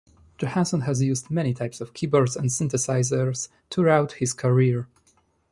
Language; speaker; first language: English; non-native, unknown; Polish